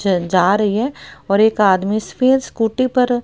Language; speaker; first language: Hindi; native; Hindi